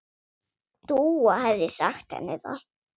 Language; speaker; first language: Icelandic; non-native, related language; Swedish